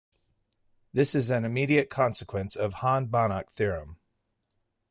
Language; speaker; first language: English; native; English